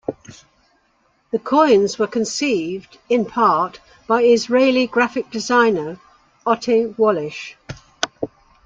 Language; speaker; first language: English; native; English